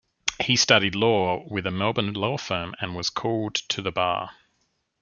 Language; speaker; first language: English; native; English